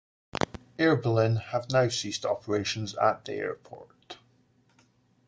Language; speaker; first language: English; native; English